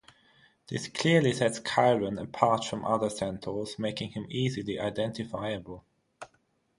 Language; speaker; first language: English; non-native, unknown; German